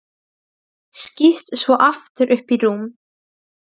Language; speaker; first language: Icelandic; non-native, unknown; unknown